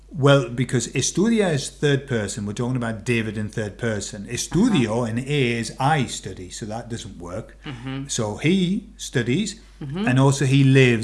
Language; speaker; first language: English; native; English